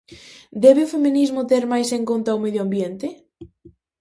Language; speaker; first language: Galician; native; Galician